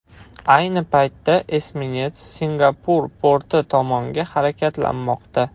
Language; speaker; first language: Uzbek; non-native, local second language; Russian